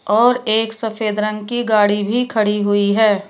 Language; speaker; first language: Hindi; native; Hindi